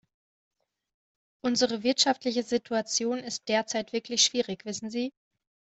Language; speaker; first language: German; native; German